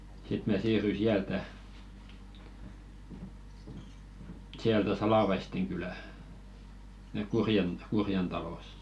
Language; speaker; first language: Finnish; native; Finnish